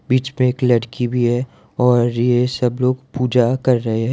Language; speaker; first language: Hindi; non-native, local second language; Gujarati